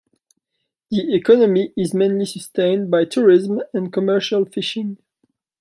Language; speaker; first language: English; non-native, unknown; French